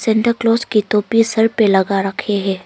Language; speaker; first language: Hindi; early bilingual, other home language; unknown